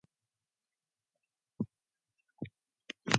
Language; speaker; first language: English; non-native, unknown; Mongolian